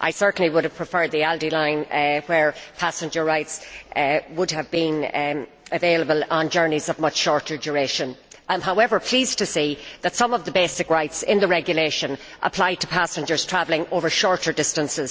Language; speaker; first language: English; native; English